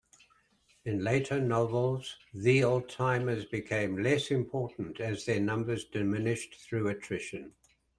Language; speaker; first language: English; native; English